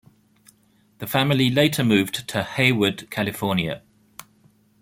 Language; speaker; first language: English; native; English